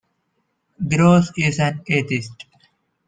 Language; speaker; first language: English; non-native, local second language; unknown